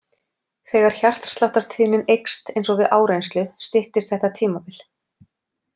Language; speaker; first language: Icelandic; native; Icelandic